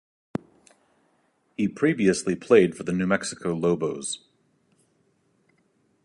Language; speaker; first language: English; native; English